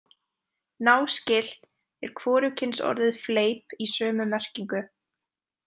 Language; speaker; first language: Icelandic; native; Icelandic